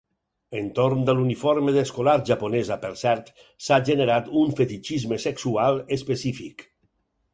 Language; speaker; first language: Catalan; native; Catalan